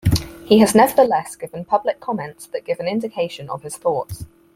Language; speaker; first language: English; native; English